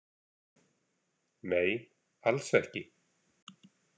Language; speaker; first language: Icelandic; native; Icelandic